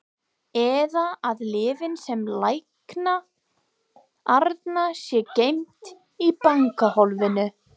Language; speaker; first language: Icelandic; non-native, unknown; English